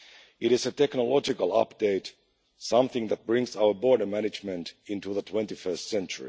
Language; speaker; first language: English; non-native, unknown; Finnish